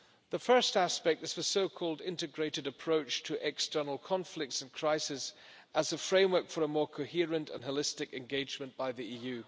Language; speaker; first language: English; non-native, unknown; German